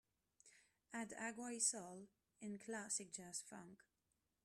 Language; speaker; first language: English; non-native, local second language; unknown